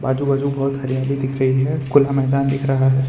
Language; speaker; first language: Hindi; non-native, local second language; Gujarati